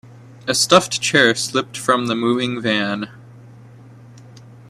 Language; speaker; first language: English; native; English